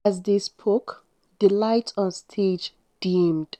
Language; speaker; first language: English; non-native, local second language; Hausa